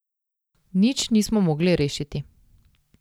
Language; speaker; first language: Slovenian; native; Slovenian